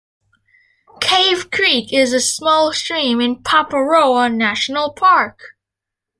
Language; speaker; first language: English; native; English